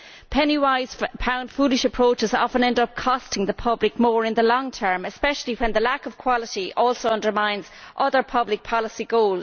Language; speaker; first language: English; native; English